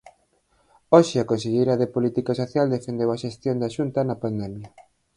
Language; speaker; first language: Galician; native; Galician